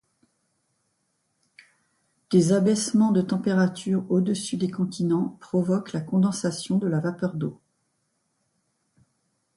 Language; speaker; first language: French; native; French